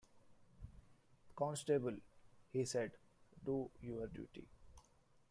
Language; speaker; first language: English; non-native, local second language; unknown